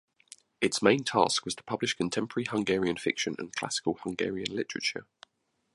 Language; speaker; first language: English; native; English